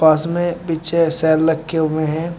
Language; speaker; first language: Hindi; native; Hindi